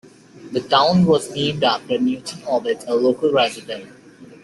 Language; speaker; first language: English; native; English